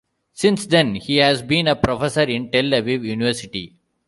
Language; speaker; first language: English; non-native, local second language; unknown